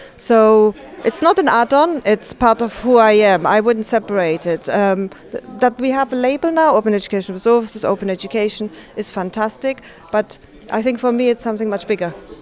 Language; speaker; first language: English; non-native, fluent; German